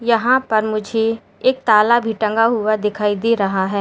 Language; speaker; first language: Hindi; native; Hindi